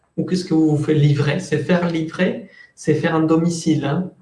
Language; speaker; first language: French; non-native, fluent; Spanish